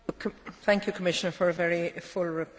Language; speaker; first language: English; native; English